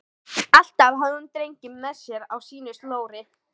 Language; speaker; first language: Icelandic; native; Icelandic